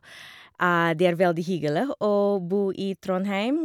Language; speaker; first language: Norwegian; non-native, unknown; Indonesian